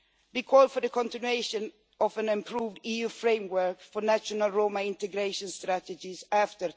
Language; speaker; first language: English; non-native, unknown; Swedish